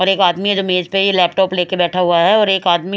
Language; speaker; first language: Hindi; native; Hindi